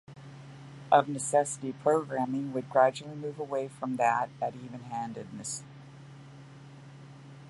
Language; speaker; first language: English; native; English